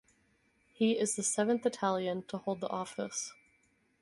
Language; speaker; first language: English; native; English